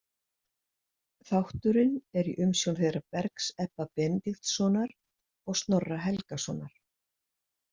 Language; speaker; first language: Icelandic; native; Icelandic